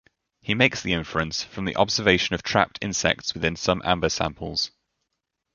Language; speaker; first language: English; native; English